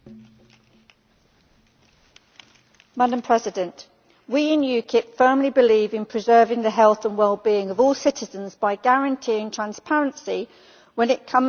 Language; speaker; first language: English; native; English